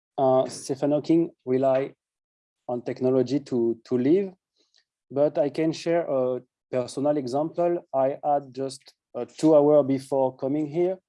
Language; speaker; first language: English; non-native, fluent; French